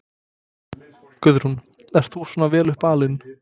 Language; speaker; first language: Icelandic; non-native, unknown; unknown